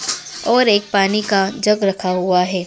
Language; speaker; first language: Hindi; native; Hindi